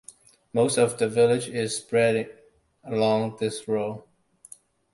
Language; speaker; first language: English; non-native, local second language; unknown